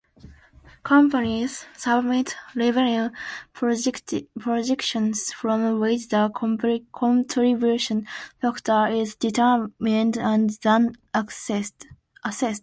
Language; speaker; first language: English; non-native, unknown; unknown